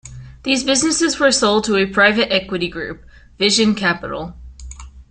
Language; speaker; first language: English; native; English